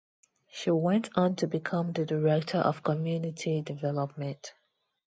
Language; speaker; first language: English; non-native, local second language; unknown